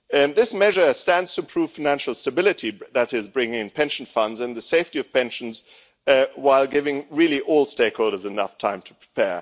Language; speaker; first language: English; non-native, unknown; German